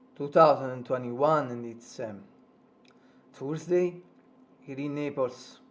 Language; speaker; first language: English; non-native, learner; Italian